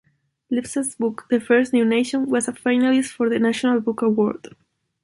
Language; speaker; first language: English; non-native, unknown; Spanish